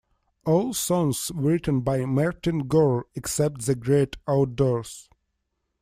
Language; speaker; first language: English; non-native, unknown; Russian